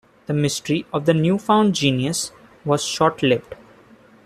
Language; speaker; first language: English; non-native, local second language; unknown